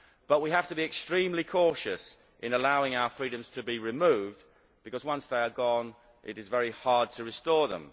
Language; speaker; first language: English; native; English